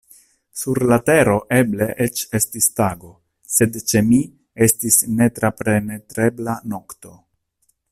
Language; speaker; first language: Esperanto; non-native, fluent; Italian